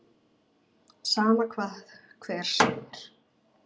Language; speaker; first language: Icelandic; native; Icelandic